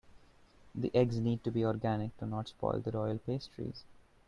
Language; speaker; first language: English; non-native, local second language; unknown